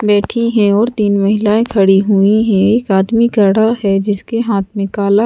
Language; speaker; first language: Hindi; native; Hindi